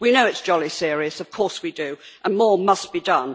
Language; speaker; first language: English; native; English